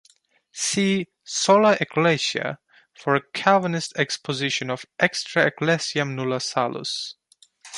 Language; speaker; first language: English; non-native, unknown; Turkish